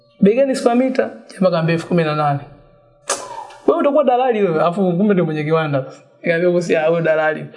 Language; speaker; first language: Swahili; native; Swahili